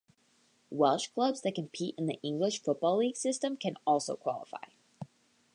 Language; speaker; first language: English; native; English